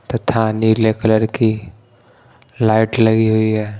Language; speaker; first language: Hindi; non-native, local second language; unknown